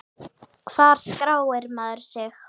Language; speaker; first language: Icelandic; native; Icelandic